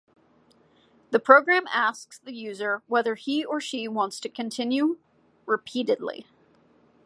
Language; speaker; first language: English; native; English